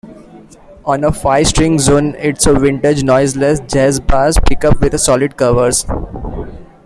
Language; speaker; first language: English; non-native, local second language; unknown